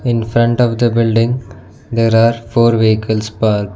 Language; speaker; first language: English; non-native, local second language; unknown